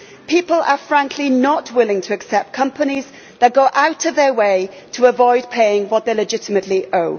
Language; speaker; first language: English; native; English